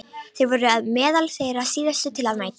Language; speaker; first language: Icelandic; non-native, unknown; Romanian